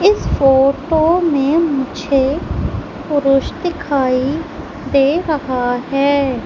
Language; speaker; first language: Hindi; native; Hindi